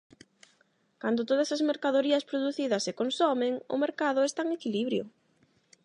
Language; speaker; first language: Galician; non-native, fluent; Spanish